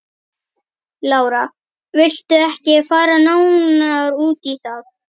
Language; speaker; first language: Icelandic; native; Icelandic